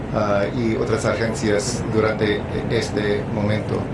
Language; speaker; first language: Spanish; non-native, fluent; English